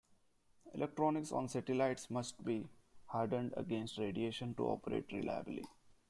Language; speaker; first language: English; non-native, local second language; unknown